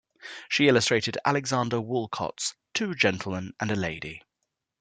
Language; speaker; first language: English; native; English